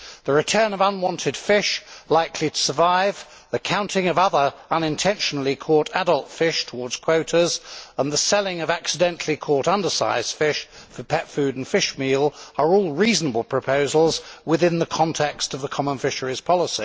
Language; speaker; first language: English; native; English